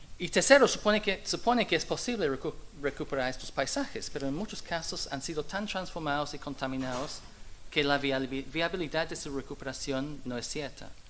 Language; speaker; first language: Spanish; non-native, fluent; English